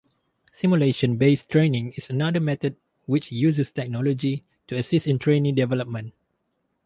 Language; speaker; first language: English; non-native, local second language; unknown